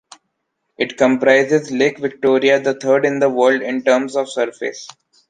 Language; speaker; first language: English; non-native, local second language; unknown